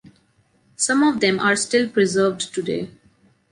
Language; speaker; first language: English; non-native, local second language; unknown